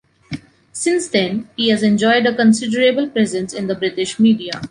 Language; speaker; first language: English; non-native, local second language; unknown